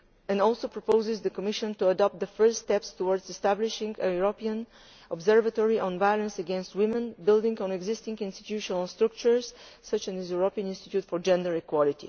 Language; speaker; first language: English; non-native, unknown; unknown